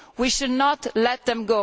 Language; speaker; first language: English; non-native, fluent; Italian